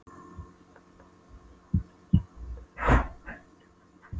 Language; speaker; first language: Icelandic; non-native, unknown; Polish